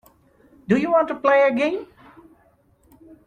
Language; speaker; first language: English; non-native, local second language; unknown